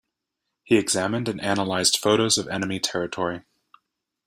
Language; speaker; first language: English; native; English